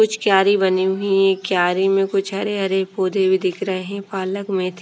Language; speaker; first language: Hindi; non-native, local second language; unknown